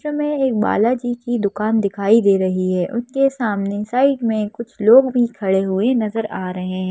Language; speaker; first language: Hindi; native; Hindi